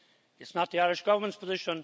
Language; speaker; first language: English; native; English